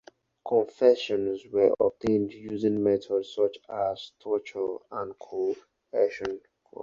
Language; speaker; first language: English; non-native, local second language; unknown